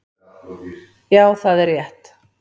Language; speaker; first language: Icelandic; native; Icelandic